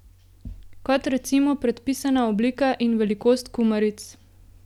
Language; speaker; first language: Slovenian; native; Slovenian